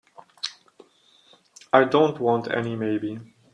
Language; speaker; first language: English; non-native, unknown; German